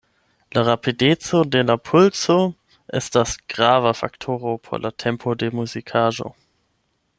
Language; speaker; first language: Esperanto; non-native, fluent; German